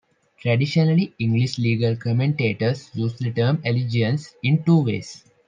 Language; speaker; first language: English; non-native, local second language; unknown